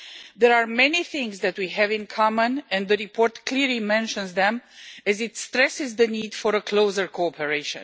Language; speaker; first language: English; non-native, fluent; Romanian